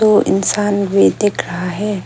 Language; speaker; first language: Hindi; non-native, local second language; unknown